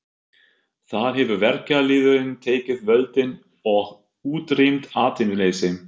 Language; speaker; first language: Icelandic; non-native, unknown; German